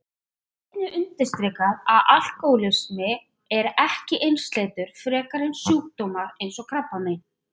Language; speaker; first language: Icelandic; native; Icelandic